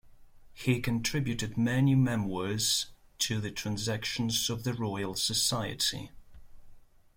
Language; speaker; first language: English; non-native, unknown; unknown